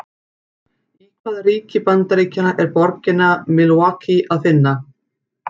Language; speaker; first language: Icelandic; native; Icelandic